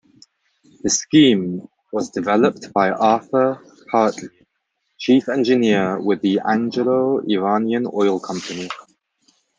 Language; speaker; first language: English; native; English